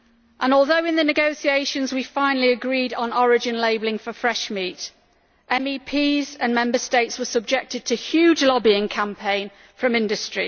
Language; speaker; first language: English; native; English